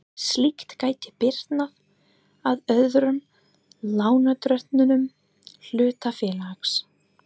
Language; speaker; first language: Icelandic; non-native, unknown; English